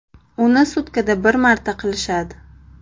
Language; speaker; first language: Uzbek; native; Uzbek